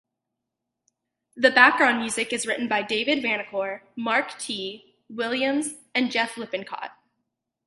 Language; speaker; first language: English; native; English